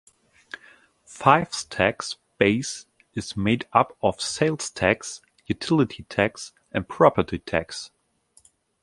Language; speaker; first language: English; non-native, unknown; German